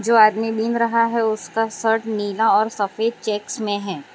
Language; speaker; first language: Hindi; non-native, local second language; Gujarati